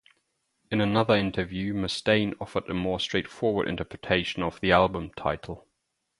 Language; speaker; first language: English; non-native, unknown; German